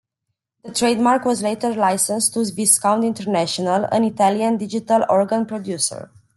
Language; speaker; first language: English; non-native, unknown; Romanian